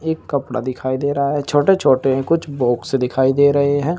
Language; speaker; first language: Hindi; native; Hindi